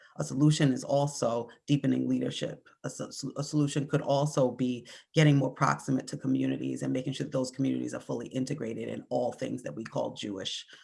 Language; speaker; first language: English; native; English